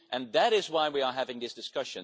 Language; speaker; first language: English; non-native, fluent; Dutch